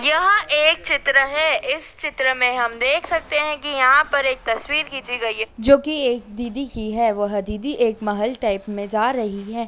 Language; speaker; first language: Hindi; native; Hindi